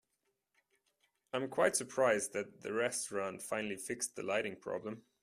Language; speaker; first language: English; non-native, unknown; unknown